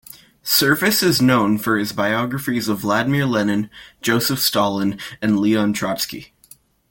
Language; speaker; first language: English; native; English